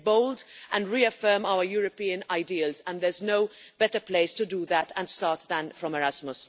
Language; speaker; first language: English; non-native, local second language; Maltese